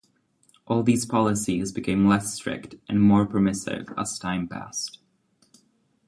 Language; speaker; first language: English; non-native, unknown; Czech